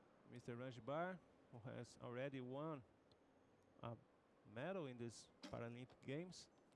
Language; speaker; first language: English; non-native, fluent; Portuguese